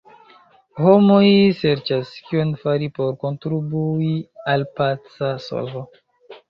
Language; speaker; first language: Esperanto; non-native, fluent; Chinese